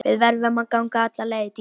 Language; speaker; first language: Icelandic; non-native, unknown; Polish